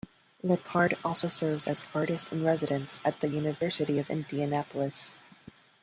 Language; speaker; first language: English; non-native, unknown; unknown